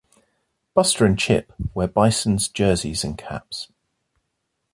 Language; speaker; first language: English; native; English